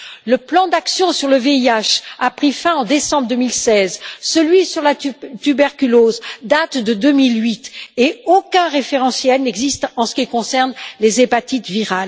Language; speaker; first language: French; native; French